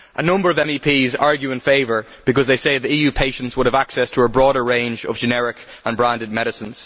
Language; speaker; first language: English; native; English